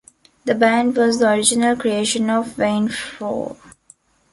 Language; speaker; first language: English; non-native, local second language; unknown